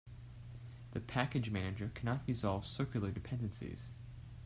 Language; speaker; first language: English; native; English